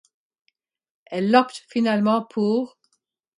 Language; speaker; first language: French; non-native, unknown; English